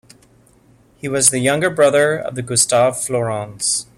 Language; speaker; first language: English; native; English